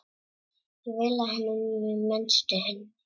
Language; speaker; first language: Icelandic; non-native, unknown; Czech